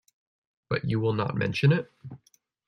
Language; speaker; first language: English; native; English